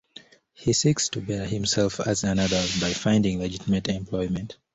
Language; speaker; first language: English; native; English